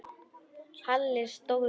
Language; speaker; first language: Icelandic; non-native, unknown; Polish